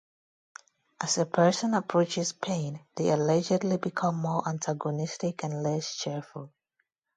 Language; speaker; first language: English; non-native, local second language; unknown